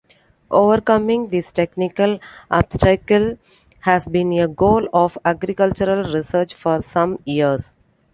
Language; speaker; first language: English; non-native, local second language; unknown